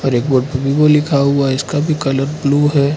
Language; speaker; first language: Hindi; non-native, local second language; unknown